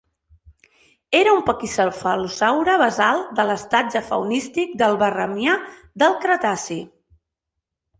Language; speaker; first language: Catalan; non-native, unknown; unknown